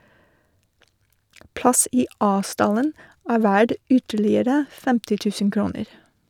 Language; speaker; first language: Norwegian; non-native, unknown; English